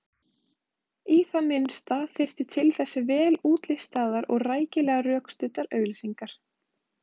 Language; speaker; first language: Icelandic; native; Icelandic